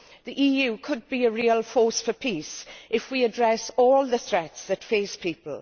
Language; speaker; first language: English; native; English